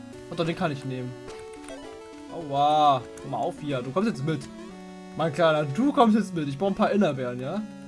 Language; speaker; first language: German; native; German